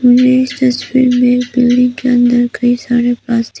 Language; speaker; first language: Hindi; non-native, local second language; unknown